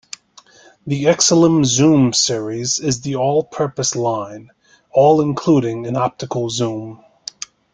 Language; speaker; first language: English; native; English